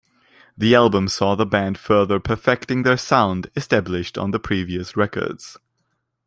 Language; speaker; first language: English; non-native, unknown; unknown